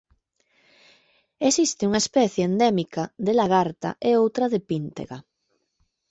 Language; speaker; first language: Galician; native; Galician